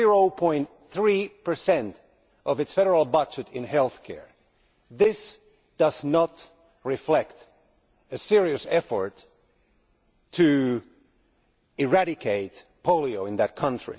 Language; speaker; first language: English; non-native, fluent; Finnish